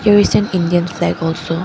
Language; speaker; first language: English; non-native, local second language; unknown